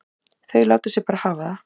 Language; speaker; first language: Icelandic; native; Icelandic